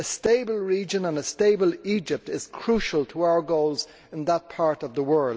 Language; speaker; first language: English; native; English